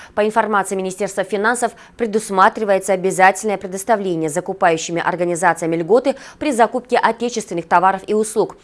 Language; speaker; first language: Russian; non-native, local second language; Kyrgyz